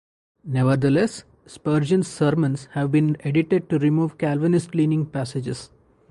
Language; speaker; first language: English; non-native, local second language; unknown